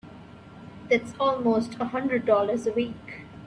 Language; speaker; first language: English; non-native, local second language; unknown